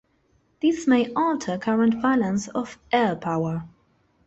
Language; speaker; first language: English; non-native, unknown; Spanish